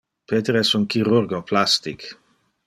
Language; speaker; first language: Interlingua; non-native, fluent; Dutch